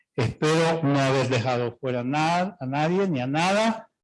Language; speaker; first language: Spanish; non-native, related language; Italian